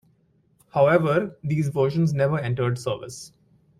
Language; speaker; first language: English; non-native, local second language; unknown